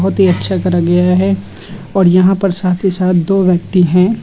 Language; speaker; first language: Hindi; native; Hindi